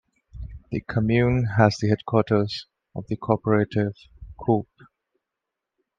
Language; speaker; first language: English; non-native, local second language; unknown